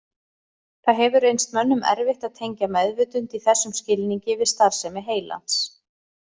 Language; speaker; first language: Icelandic; native; Icelandic